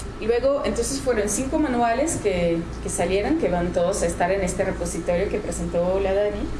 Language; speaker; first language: Spanish; non-native, fluent; Portuguese